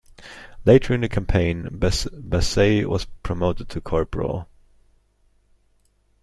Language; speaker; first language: English; native; English